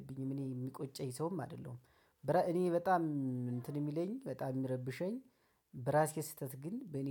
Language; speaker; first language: Amharic; native; Amharic